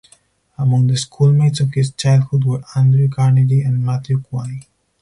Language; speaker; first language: English; non-native, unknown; Spanish